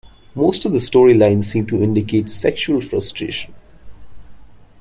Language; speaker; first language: English; non-native, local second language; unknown